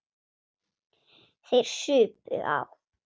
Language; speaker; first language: Icelandic; non-native, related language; Swedish